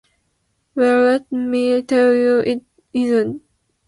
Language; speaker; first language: English; non-native, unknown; Japanese